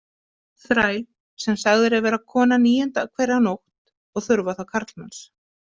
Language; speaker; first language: Icelandic; native; Icelandic